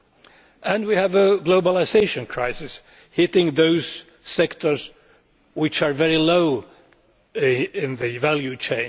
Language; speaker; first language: English; non-native, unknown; Finnish